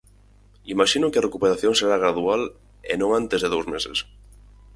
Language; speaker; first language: Galician; native; Galician